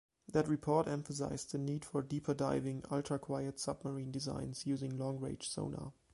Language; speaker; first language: English; non-native, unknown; German